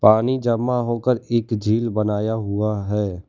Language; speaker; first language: Hindi; non-native, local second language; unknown